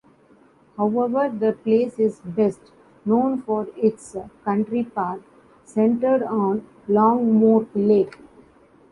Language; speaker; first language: English; non-native, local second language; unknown